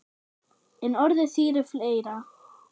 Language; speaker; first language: Icelandic; non-native, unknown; German